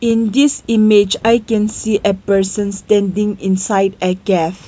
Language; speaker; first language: English; non-native, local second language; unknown